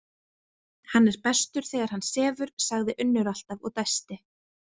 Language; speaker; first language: Icelandic; native; Icelandic